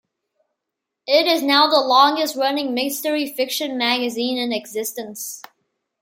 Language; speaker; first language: English; non-native, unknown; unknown